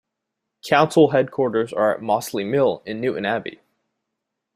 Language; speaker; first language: English; native; English